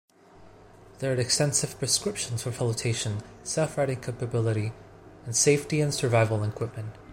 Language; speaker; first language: English; non-native, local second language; Cantonese